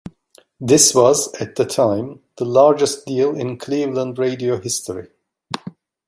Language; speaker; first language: English; non-native, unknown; Turkish